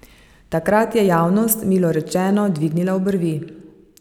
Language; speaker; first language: Slovenian; native; Slovenian